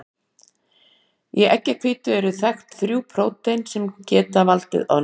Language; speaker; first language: Icelandic; native; Icelandic